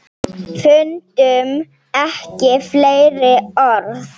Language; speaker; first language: Icelandic; non-native, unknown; Slovenian